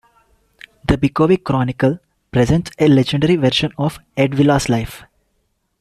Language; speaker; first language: English; non-native, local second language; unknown